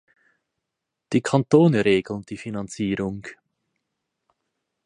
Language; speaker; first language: German; native; German